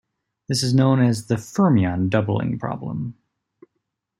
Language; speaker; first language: English; native; English